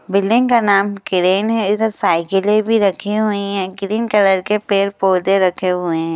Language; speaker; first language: Hindi; native; Hindi